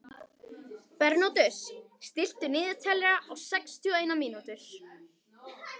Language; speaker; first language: Icelandic; native; Icelandic